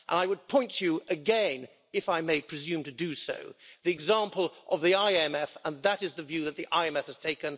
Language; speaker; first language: English; native; English